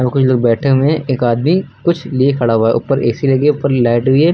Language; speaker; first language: Hindi; native; Hindi